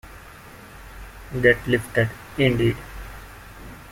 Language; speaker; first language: English; non-native, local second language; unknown